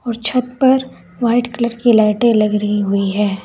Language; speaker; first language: Hindi; native; Hindi